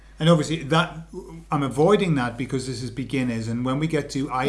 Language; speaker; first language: English; native; English